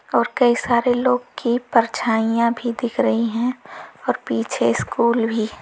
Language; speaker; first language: Hindi; native; Hindi